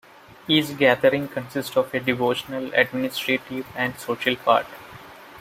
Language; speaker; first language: English; non-native, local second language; Malayalam